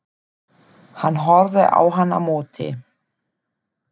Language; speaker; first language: Icelandic; non-native, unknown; German